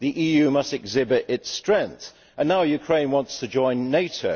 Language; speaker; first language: English; native; English